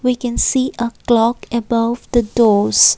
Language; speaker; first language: English; non-native, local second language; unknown